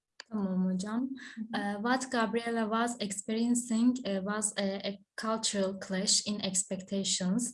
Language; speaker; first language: English; non-native, learner; Turkish